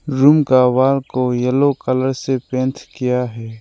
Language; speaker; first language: Hindi; non-native, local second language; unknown